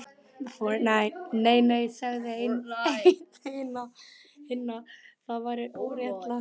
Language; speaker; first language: Icelandic; native; Icelandic